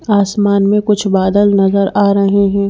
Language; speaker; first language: Hindi; native; Hindi